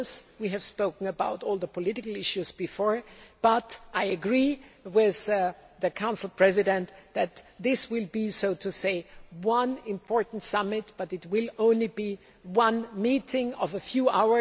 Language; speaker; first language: English; non-native, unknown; German